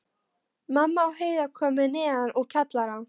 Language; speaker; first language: Icelandic; non-native, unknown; Polish